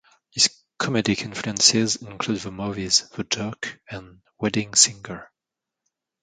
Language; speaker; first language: English; non-native, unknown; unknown